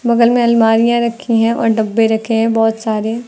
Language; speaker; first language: Hindi; native; Hindi